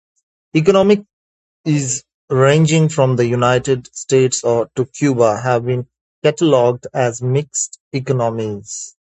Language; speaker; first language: English; non-native, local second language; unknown